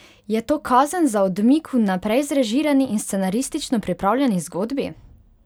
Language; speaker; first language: Slovenian; non-native, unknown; Hungarian